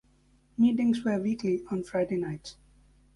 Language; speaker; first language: English; native; English